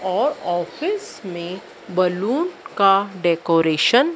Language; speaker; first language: Hindi; native; Hindi